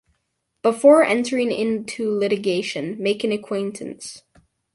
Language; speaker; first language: English; native; English